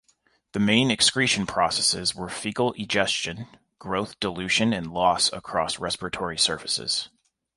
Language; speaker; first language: English; native; English